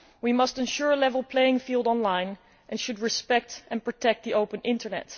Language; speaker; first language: English; non-native, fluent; Dutch